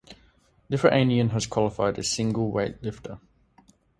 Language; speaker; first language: English; native; English